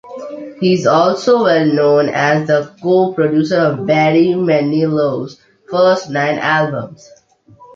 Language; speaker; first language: English; non-native, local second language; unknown